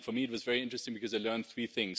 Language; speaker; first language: English; non-native, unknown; German